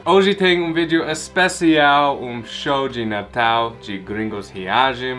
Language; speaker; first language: Portuguese; non-native, fluent; English